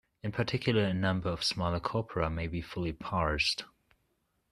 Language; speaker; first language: English; non-native, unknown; German